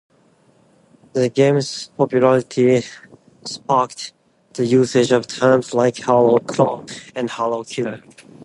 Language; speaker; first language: English; non-native, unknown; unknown